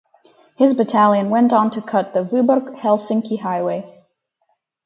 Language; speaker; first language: English; native; English